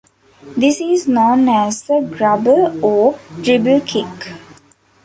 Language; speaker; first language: English; non-native, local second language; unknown